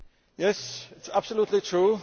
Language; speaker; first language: English; non-native, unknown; German